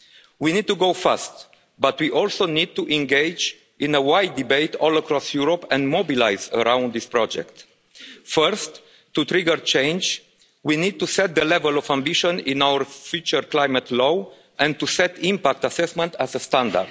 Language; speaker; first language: English; non-native, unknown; Romanian